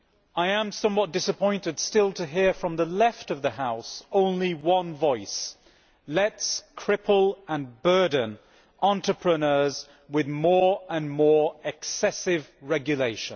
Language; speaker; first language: English; native; English